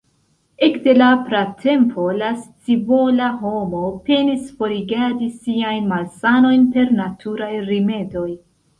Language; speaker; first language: Esperanto; non-native, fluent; Central Kurdish